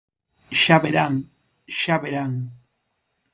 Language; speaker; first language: Galician; native; Galician